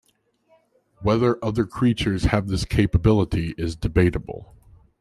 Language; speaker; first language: English; native; English